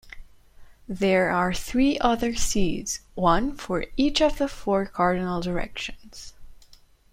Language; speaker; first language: English; non-native, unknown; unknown